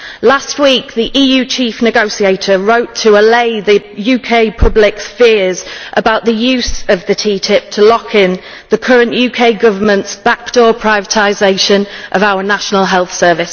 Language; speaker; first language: English; native; English